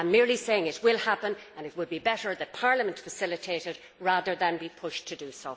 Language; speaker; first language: English; native; English